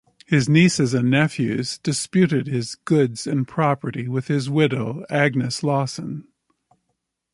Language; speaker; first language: English; native; English